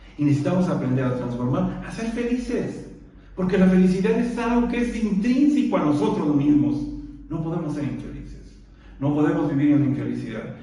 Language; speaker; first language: Spanish; non-native, local second language; Purepecha